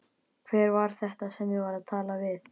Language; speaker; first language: Icelandic; native; Icelandic